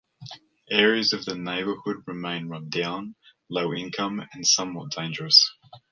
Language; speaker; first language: English; native; English